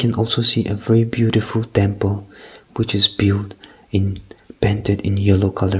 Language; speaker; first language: English; non-native, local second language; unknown